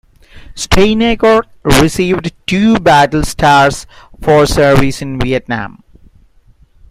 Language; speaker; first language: English; non-native, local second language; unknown